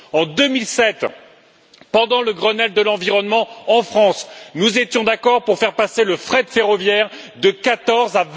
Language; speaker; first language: French; native; French